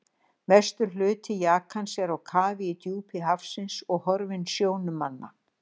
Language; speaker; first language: Icelandic; native; Icelandic